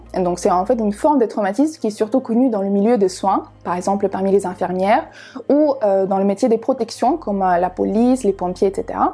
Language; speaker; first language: French; non-native, fluent; Ukrainian